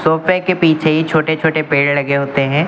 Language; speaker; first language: Hindi; native; Hindi